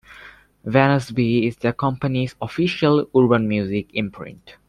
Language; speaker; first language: English; native; English